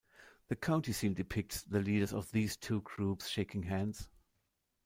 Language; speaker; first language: English; non-native, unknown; German